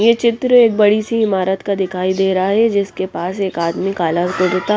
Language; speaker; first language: Hindi; non-native, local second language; Punjabi